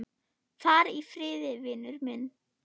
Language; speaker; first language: Icelandic; non-native, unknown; German